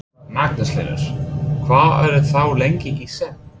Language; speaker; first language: Icelandic; non-native, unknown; English